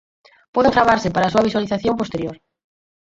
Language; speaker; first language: Galician; native; Galician